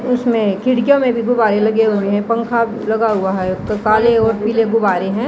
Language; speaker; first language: Hindi; native; Hindi